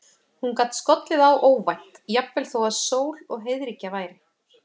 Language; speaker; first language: Icelandic; native; Icelandic